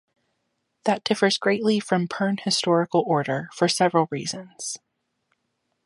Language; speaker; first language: English; native; English